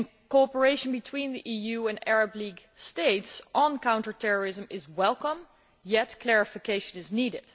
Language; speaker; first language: English; non-native, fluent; Dutch